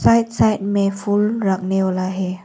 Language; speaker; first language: Hindi; non-native, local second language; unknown